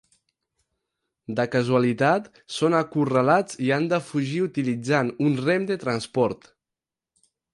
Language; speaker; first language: Catalan; non-native, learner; Spanish